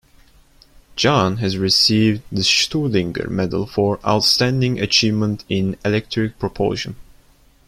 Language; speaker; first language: English; non-native, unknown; Turkish